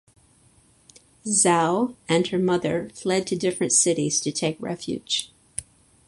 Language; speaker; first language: English; native; English